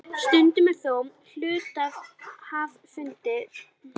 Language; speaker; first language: Icelandic; native; Icelandic